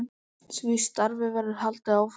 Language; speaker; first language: Icelandic; native; Icelandic